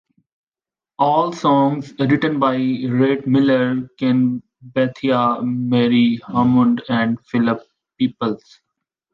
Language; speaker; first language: English; non-native, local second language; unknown